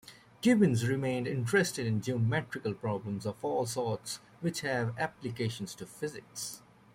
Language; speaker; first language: English; native; English